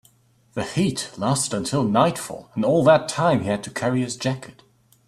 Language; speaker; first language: English; non-native, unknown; German